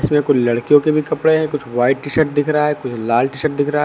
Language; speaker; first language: Hindi; native; Hindi